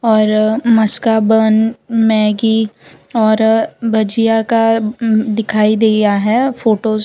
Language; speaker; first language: Hindi; non-native, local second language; Gujarati